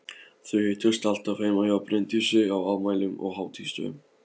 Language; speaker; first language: Icelandic; non-native, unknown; Polish